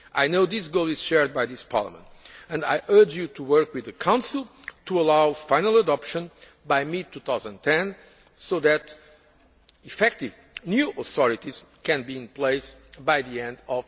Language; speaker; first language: English; non-native, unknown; Portuguese